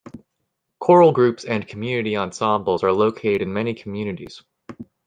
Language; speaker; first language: English; native; English